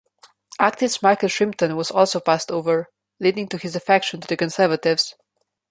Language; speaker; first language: English; non-native, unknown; Slovenian